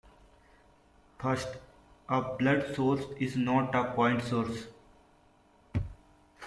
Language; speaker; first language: English; non-native, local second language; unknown